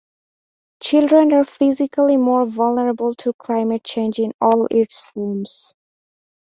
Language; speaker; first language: English; non-native, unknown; Bangla